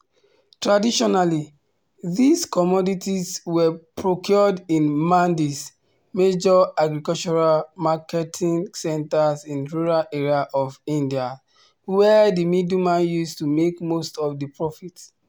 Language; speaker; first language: English; non-native, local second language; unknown